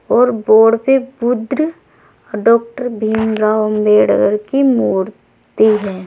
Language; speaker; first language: Hindi; native; Hindi